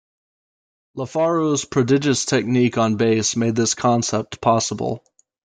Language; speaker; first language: English; native; English